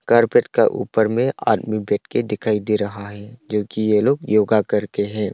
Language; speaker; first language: Hindi; non-native, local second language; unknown